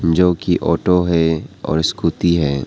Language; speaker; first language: Hindi; non-native, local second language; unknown